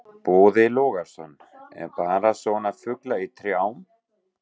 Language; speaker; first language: Icelandic; non-native, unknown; German